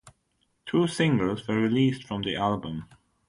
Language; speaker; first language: English; non-native, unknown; German